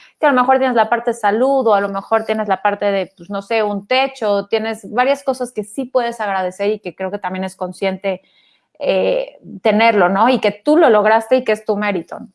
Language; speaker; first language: Spanish; native; Spanish